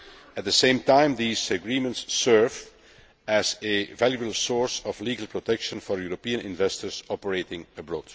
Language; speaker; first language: English; non-native, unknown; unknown